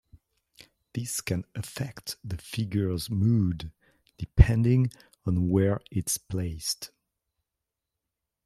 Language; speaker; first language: English; non-native, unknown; French